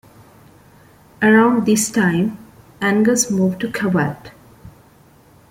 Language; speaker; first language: English; non-native, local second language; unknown